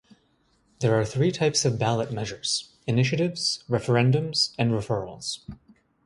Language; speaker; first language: English; native; English